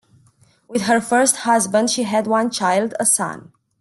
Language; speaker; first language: English; non-native, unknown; Romanian